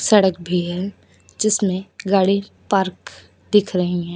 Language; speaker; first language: Hindi; native; Hindi